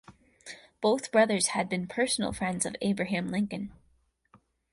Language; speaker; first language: English; native; English